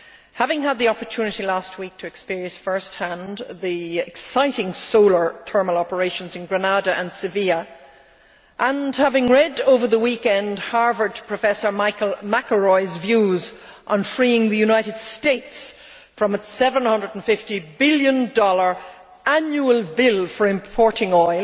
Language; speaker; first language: English; native; English